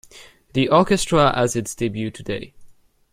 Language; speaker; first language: English; non-native, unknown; French